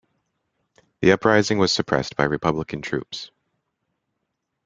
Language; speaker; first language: English; native; English